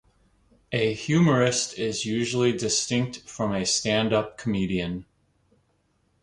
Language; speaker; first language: English; native; English